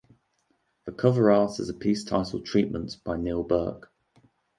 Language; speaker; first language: English; native; English